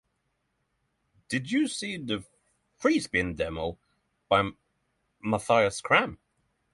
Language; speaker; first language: English; non-native, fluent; Norwegian